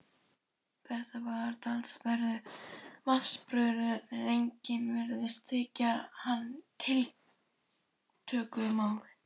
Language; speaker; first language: Icelandic; native; Icelandic